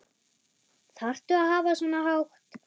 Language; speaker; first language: Icelandic; non-native, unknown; German